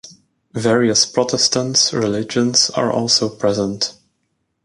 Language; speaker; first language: English; native; English